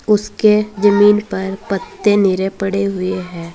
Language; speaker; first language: Hindi; native; Hindi